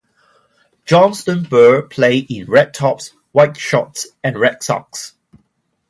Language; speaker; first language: English; non-native, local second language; Cantonese